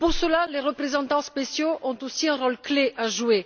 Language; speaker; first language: French; non-native, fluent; Bulgarian